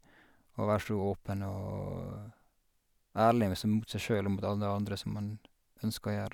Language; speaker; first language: Norwegian; native; Norwegian